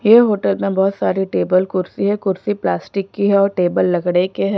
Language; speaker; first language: Hindi; non-native, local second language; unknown